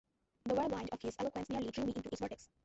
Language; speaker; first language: English; non-native, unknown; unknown